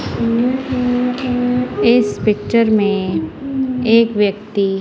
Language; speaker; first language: Hindi; non-native, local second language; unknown